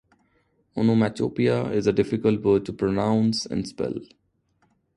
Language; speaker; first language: English; non-native, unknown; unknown